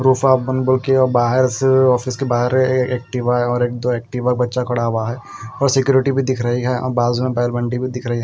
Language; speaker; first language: Hindi; non-native, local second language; Punjabi